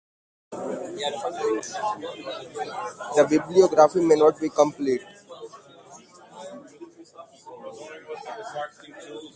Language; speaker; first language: English; non-native, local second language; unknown